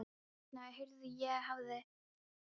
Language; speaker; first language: Icelandic; non-native, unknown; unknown